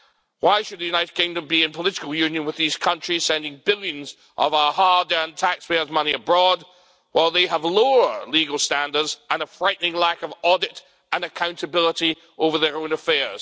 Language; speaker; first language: English; native; English